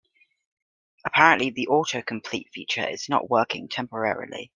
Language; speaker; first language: English; native; English